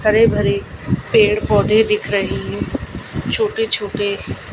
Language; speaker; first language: Hindi; non-native, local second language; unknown